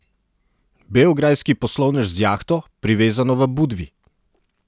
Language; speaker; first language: Slovenian; non-native, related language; Serbian